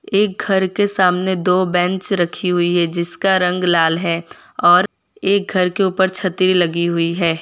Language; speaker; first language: Hindi; non-native, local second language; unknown